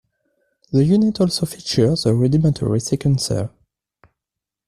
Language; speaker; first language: English; non-native, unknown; French